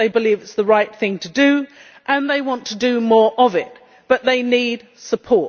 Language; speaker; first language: English; native; English